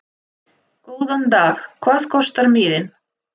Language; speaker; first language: Icelandic; non-native, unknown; Russian